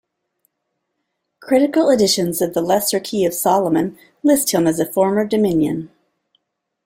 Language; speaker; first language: English; native; English